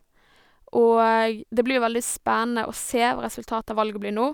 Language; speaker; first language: Norwegian; native; Norwegian